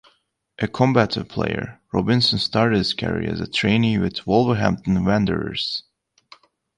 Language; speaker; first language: English; native; English